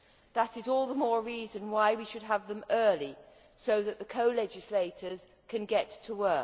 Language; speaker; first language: English; native; English